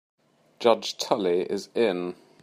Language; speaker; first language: English; native; English